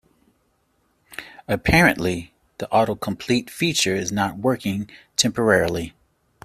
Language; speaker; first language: English; native; English